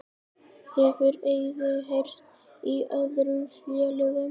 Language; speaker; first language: Icelandic; native; Icelandic